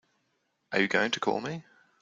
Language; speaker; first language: English; native; English